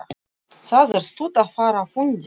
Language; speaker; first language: Icelandic; non-native, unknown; Russian